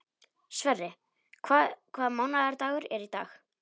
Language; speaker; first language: Icelandic; non-native, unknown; Polish